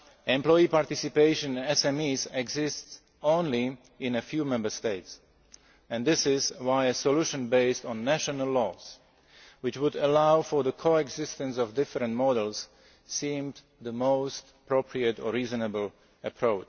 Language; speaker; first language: English; non-native, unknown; Slovak